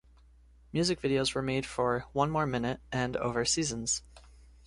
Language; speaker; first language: English; native; English